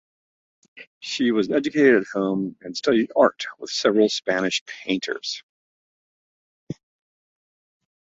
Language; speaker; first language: English; native; English